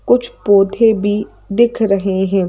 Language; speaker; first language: Hindi; native; Hindi